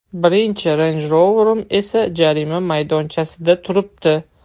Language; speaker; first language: Uzbek; non-native, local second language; Russian